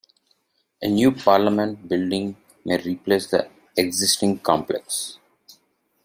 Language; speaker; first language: English; non-native, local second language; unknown